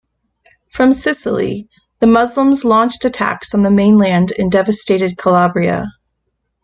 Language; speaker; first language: English; native; English